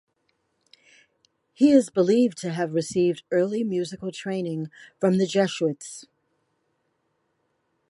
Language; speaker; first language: English; native; English